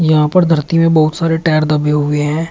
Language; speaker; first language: Hindi; native; Hindi